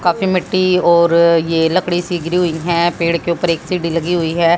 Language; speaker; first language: Hindi; native; Hindi